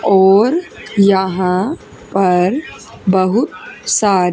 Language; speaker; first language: Hindi; native; Hindi